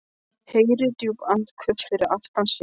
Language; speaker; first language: Icelandic; non-native, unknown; Polish